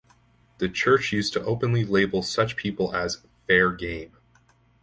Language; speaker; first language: English; native; English